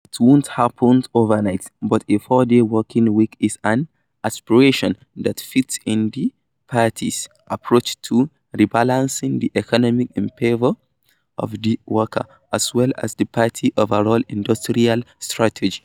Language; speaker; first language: English; non-native, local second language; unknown